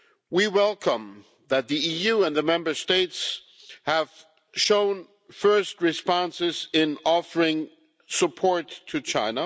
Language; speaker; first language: English; non-native, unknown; German